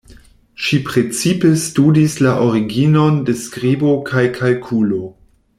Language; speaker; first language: Esperanto; non-native, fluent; German